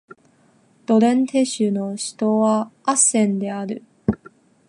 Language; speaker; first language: Japanese; non-native, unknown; Chinese